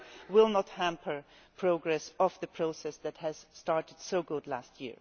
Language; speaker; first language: English; non-native, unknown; German